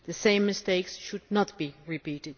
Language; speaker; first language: English; non-native, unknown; Dutch